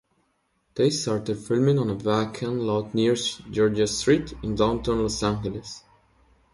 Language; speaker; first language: English; native; English